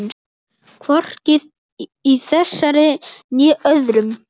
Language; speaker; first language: Icelandic; native; Icelandic